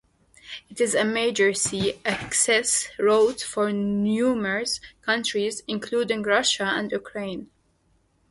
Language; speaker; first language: English; native; English